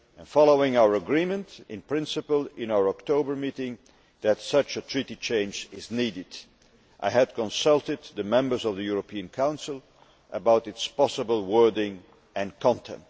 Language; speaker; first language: English; non-native, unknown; Dutch